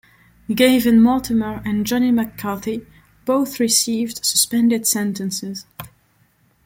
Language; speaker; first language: English; non-native, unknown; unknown